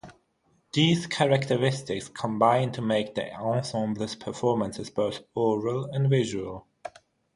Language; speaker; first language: English; non-native, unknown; German